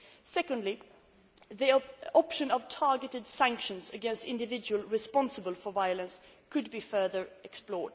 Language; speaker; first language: English; non-native, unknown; Swedish